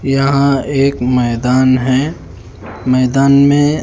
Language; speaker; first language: Hindi; native; Hindi